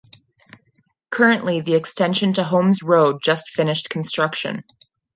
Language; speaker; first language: English; non-native, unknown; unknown